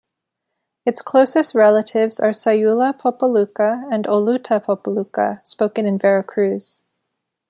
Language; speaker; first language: English; native; English